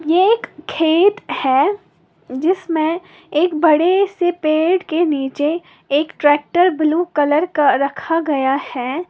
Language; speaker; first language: Hindi; native; Hindi